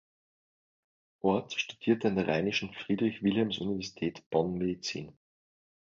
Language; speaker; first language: German; native; German